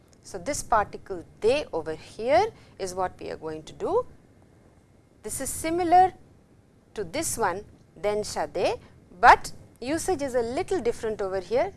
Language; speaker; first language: English; non-native, local second language; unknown